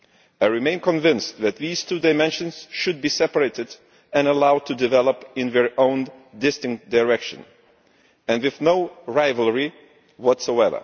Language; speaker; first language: English; non-native, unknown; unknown